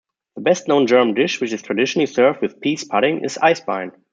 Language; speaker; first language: English; non-native, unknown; German